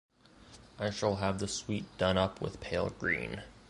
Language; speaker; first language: English; native; English